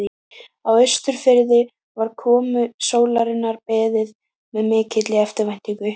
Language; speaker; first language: Icelandic; native; Icelandic